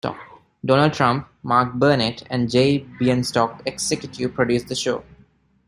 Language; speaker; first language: English; non-native, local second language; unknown